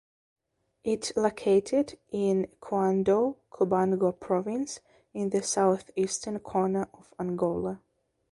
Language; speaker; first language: English; non-native, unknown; Belarusian